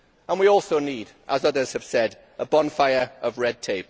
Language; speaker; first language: English; native; English